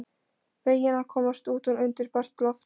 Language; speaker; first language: Icelandic; non-native, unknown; Polish